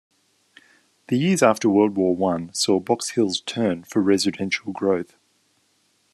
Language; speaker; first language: English; native; English